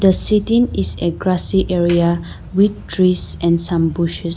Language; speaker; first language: English; non-native, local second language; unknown